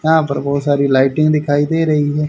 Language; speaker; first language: Hindi; native; Hindi